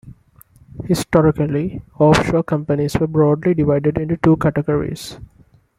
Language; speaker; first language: English; non-native, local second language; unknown